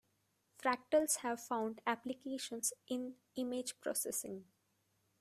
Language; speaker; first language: English; non-native, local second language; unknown